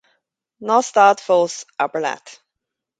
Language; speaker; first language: Irish; native; Irish